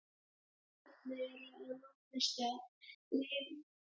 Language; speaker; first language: Icelandic; native; Icelandic